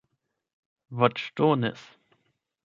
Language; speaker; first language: Esperanto; non-native, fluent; German